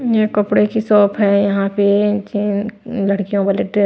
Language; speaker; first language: Hindi; non-native, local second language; Punjabi